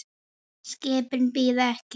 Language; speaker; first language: Icelandic; native; Icelandic